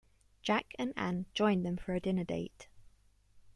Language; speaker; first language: English; native; English